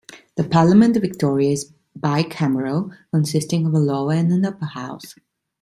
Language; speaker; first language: English; non-native, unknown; Italian